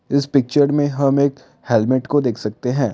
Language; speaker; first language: Hindi; non-native, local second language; Assamese